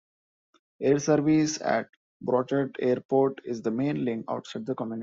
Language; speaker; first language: English; non-native, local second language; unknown